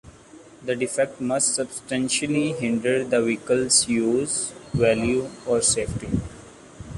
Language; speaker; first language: English; non-native, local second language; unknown